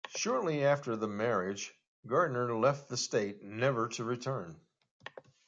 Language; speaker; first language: English; native; English